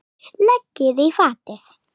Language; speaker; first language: Icelandic; native; Icelandic